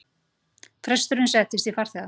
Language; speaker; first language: Icelandic; native; Icelandic